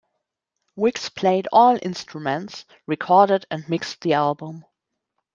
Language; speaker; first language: English; non-native, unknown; German